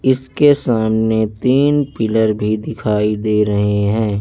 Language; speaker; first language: Hindi; native; Hindi